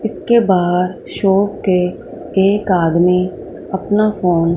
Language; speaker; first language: Hindi; non-native, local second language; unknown